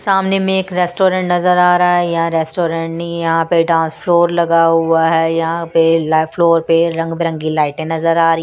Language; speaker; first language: Hindi; non-native, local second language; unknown